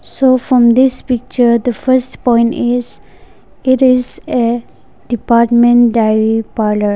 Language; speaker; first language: English; non-native, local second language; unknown